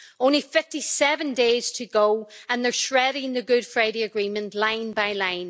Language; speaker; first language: English; native; English